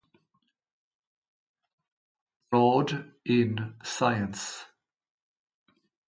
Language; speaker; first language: English; native; English